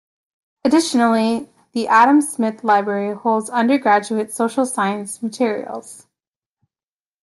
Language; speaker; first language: English; native; English